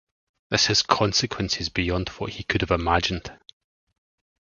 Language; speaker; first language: English; native; English